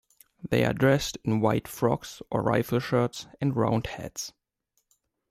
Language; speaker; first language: English; non-native, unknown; German